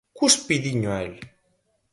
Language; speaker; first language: Galician; native; Galician